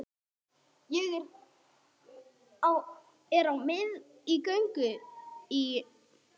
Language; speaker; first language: Icelandic; non-native, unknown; English